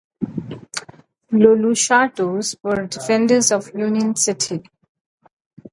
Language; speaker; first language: English; non-native, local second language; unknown